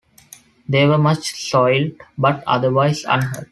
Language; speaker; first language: English; non-native, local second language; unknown